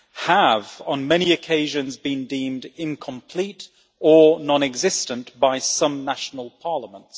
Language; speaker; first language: English; native; English